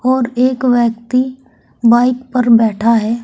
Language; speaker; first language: Hindi; native; Hindi